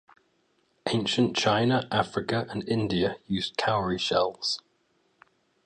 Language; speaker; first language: English; native; English